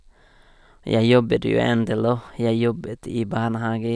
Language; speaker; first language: Norwegian; non-native, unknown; Nepali